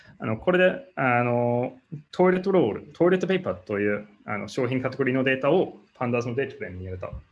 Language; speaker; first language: Japanese; non-native, fluent; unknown